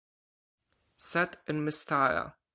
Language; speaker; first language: English; non-native, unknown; Polish